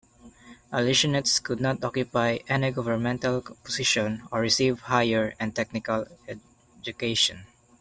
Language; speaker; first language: English; non-native, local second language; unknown